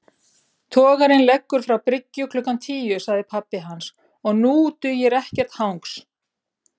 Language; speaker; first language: Icelandic; native; Icelandic